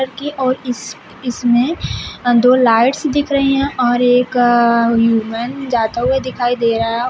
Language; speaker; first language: Hindi; native; Hindi